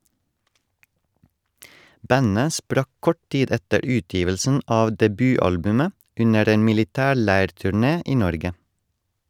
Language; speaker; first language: Norwegian; non-native, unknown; Estonian